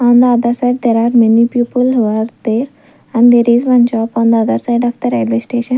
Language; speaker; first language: English; non-native, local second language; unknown